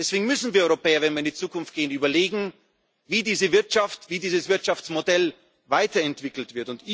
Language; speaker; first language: German; native; German